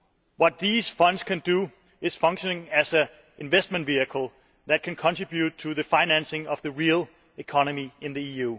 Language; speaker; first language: English; non-native, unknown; Danish